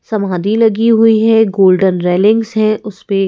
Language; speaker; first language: Hindi; native; Hindi